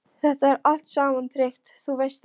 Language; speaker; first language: Icelandic; non-native, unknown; Polish